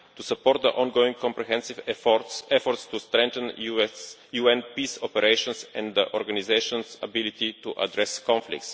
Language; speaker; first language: English; non-native, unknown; Bulgarian